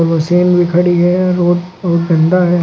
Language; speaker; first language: Hindi; native; Hindi